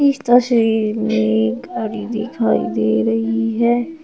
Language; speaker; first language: Hindi; native; Hindi